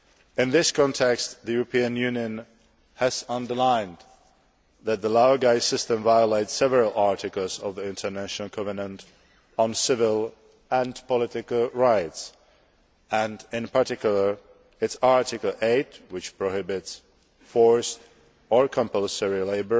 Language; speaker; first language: English; non-native, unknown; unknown